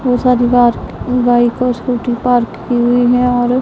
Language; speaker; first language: Hindi; non-native, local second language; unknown